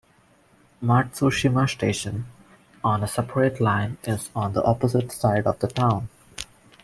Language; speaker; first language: English; non-native, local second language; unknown